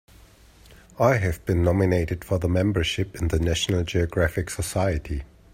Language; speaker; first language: English; native; English